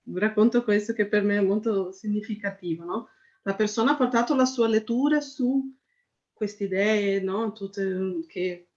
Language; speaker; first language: Italian; non-native, fluent; Portuguese